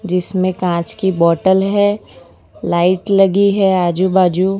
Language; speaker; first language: Hindi; non-native, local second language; Gujarati